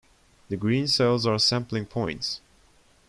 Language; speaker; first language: English; non-native, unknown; Turkish